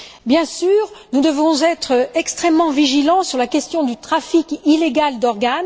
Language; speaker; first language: French; native; French